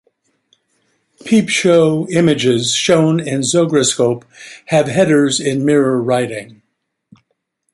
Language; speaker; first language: English; native; English